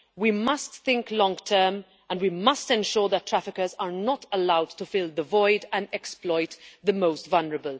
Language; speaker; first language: English; non-native, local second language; Maltese